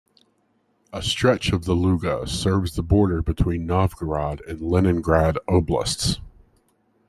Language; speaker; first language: English; native; English